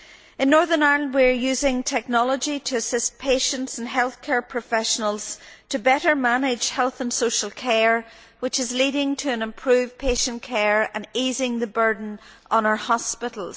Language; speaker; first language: English; native; English